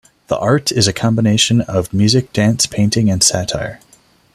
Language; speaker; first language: English; non-native, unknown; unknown